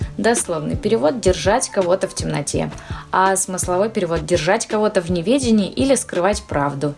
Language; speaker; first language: Russian; native; Russian